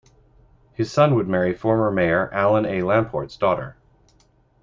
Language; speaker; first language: English; native; English